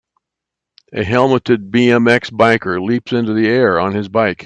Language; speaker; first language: English; native; English